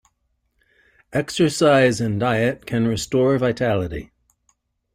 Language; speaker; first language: English; native; English